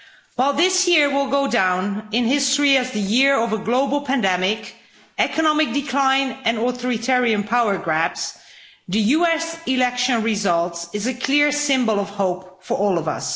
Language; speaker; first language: English; non-native, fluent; Dutch